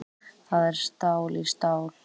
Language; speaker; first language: Icelandic; native; Icelandic